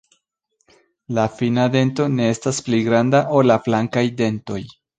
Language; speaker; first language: Esperanto; non-native, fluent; Spanish